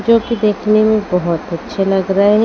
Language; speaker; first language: Hindi; native; Hindi